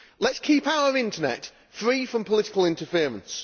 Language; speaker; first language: English; native; English